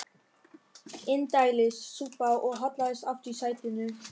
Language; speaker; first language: Icelandic; non-native, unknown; German